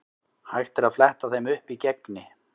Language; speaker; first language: Icelandic; native; Icelandic